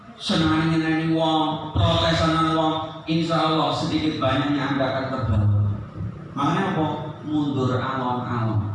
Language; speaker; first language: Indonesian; non-native, local second language; Sundanese